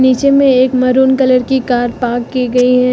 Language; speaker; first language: Hindi; native; Hindi